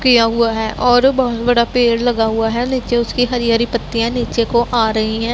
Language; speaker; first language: Hindi; non-native, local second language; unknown